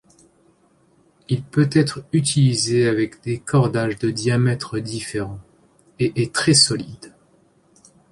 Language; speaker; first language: French; native; French